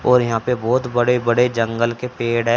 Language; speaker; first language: Hindi; native; Hindi